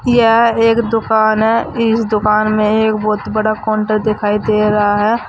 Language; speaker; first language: Hindi; native; Hindi